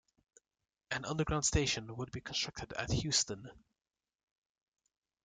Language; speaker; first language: English; native; English